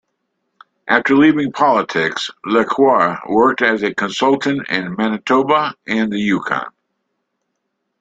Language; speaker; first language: English; native; English